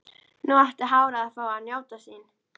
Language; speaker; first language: Icelandic; native; Icelandic